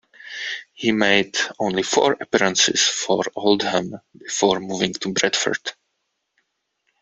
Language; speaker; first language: English; non-native, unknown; Czech